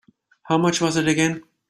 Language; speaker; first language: English; native; English